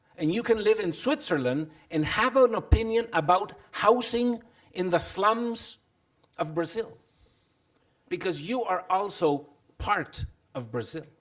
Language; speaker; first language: English; non-native, fluent; Spanish